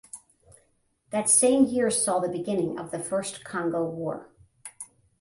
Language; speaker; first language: English; native; English